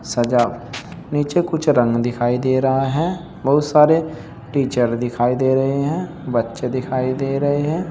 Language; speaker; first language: Hindi; native; Hindi